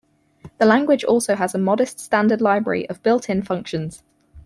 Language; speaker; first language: English; native; English